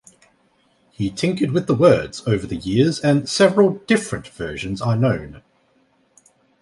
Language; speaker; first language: English; native; English